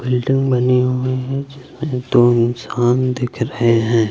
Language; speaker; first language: Hindi; native; Hindi